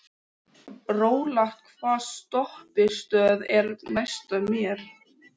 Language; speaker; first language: Icelandic; native; Icelandic